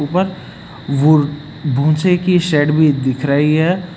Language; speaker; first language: Hindi; native; Hindi